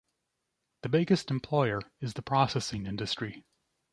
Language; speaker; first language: English; native; English